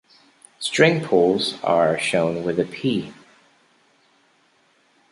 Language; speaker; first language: English; non-native, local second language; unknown